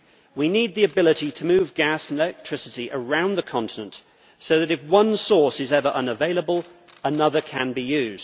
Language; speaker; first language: English; native; English